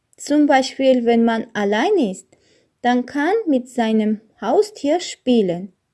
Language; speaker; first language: German; non-native, learner; Armenian